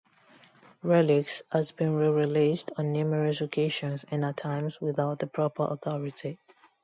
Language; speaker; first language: English; non-native, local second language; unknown